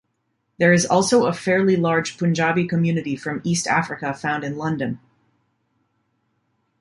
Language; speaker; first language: English; native; English